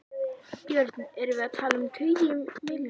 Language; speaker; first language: Icelandic; native; Icelandic